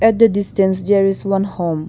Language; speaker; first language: English; non-native, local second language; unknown